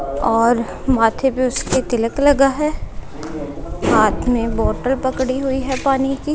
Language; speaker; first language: Hindi; non-native, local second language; Punjabi